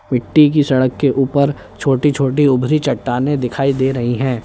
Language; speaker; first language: Hindi; native; Hindi